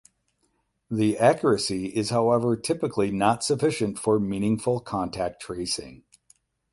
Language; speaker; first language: English; native; English